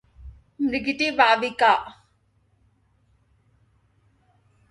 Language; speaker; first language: English; non-native, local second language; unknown